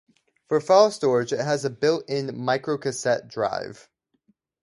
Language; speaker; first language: English; native; English